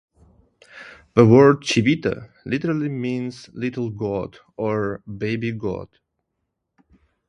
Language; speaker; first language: English; non-native, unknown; Russian